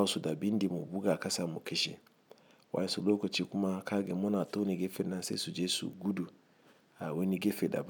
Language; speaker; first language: Hausa; non-native, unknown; Igbo